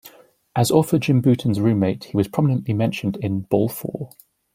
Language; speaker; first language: English; native; English